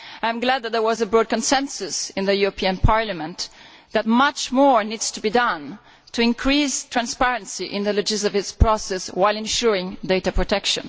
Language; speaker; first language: English; non-native, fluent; Italian